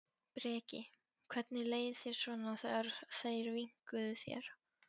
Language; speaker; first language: Icelandic; non-native, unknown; Polish